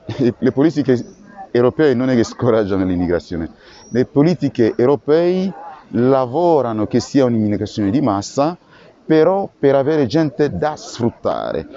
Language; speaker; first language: Italian; non-native, fluent; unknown